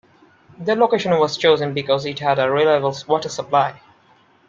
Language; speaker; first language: English; non-native, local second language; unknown